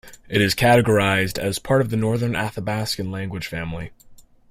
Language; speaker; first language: English; native; English